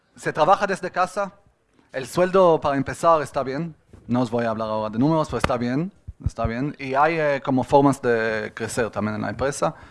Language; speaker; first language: Spanish; non-native, fluent; Hebrew